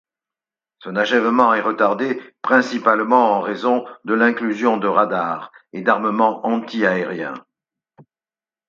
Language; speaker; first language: French; native; French